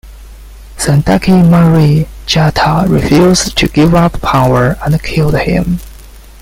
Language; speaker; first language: English; non-native, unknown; Chinese